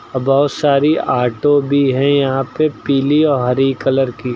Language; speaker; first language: Hindi; native; Hindi